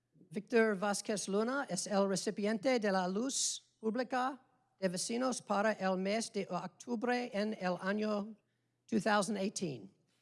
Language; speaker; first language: Spanish; non-native, fluent; English